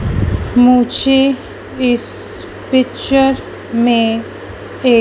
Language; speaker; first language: Hindi; native; Hindi